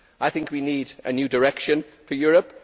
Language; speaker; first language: English; native; English